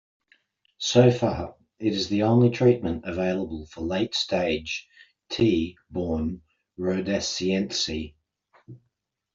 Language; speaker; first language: English; native; English